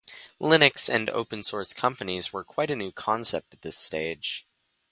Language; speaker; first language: English; native; English